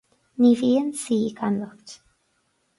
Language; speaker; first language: Irish; non-native, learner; English